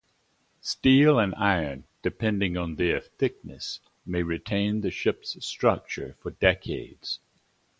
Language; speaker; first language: English; native; English